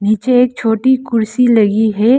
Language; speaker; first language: Hindi; non-native, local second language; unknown